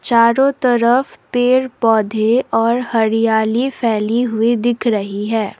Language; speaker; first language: Hindi; non-native, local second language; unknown